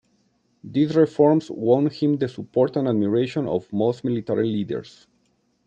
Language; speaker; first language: English; non-native, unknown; Spanish